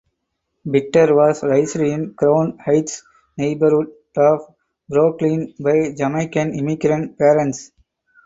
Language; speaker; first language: English; non-native, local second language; Tamil